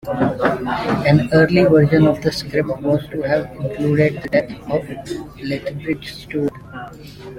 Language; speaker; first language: English; non-native, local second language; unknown